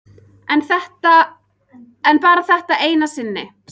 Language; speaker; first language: Icelandic; native; Icelandic